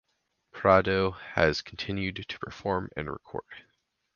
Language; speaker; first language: English; native; English